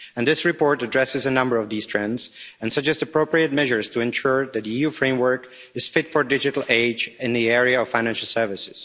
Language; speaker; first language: English; non-native, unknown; Czech